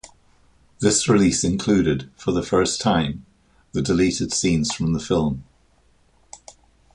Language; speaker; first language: English; native; English